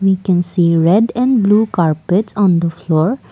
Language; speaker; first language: English; non-native, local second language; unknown